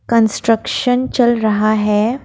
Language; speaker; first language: Hindi; non-native, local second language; Assamese